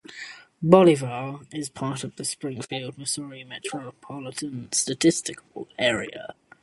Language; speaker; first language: English; native; English